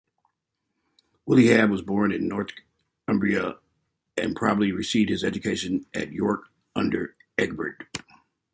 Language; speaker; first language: English; native; English